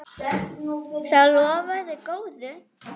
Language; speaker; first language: Icelandic; native; Icelandic